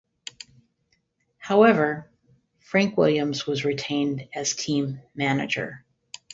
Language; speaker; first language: English; native; English